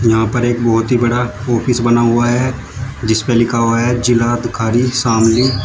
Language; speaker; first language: Hindi; native; Hindi